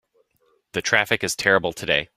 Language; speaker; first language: English; native; English